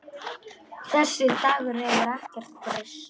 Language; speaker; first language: Icelandic; non-native, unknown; Polish